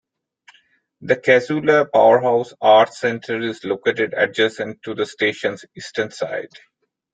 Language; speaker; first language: English; non-native, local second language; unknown